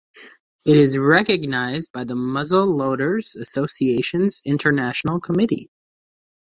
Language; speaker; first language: English; native; English